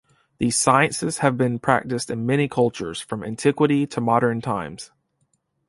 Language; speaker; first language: English; native; English